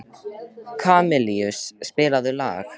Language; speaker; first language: Icelandic; native; Icelandic